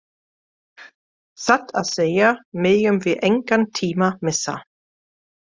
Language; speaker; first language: Icelandic; non-native, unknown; German